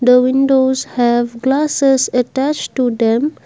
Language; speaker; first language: English; non-native, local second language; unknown